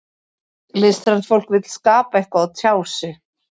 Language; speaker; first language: Icelandic; native; Icelandic